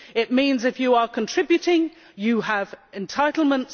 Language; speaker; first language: English; native; English